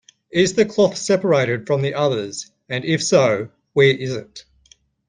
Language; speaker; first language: English; native; English